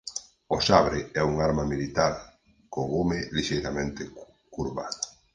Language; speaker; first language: Galician; native; Galician